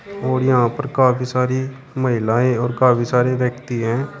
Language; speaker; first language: Hindi; native; Hindi